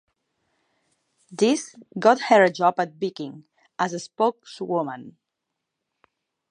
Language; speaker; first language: English; non-native, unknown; Catalan